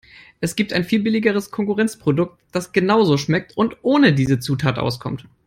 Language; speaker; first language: English; non-native, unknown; German